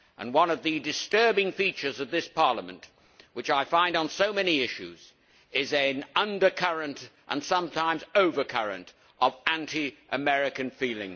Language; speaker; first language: English; native; English